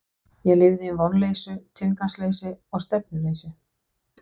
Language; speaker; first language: Icelandic; non-native, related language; Danish